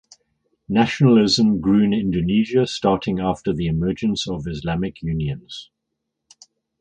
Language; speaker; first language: English; native; English